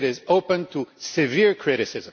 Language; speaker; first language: English; non-native, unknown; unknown